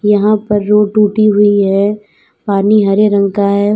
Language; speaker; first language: Hindi; native; Hindi